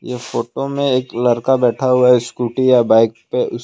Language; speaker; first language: Hindi; non-native, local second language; Assamese